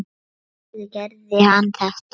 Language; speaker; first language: Icelandic; non-native, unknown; Lithuanian